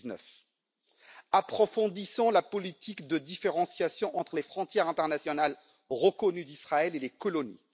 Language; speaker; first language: French; native; French